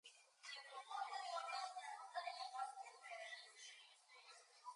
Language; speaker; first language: English; native; English